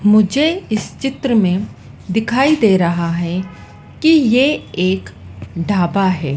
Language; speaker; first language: Hindi; native; Hindi